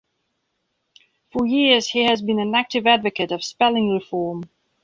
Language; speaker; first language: English; non-native, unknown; Belarusian